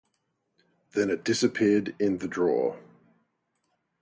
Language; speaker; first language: English; native; English